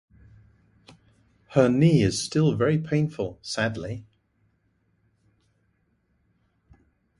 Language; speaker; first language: English; native; English